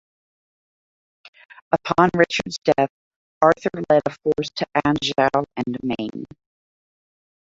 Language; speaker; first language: English; native; English